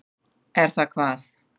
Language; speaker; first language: Icelandic; native; Icelandic